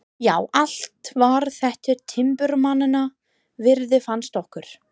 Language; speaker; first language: Icelandic; non-native, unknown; English